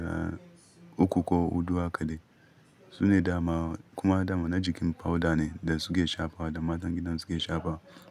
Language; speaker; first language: Hausa; non-native, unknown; Yoruba